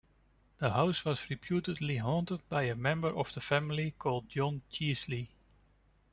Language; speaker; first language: English; non-native, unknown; Dutch